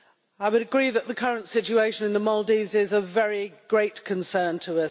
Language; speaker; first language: English; native; English